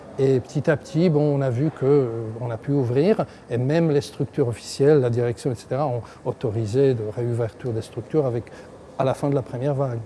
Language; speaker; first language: French; non-native, fluent; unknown